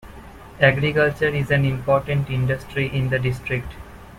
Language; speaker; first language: English; non-native, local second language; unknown